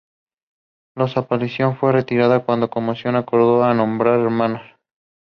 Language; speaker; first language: English; non-native, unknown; Spanish